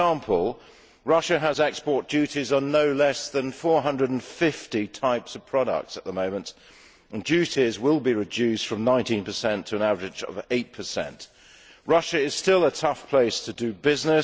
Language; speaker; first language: English; native; English